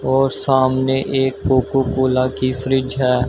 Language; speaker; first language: Hindi; native; Hindi